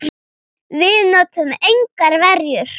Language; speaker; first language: Icelandic; native; Icelandic